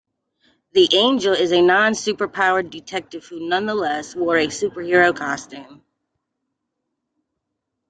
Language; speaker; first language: English; native; English